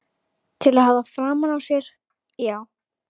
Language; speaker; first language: Icelandic; native; Icelandic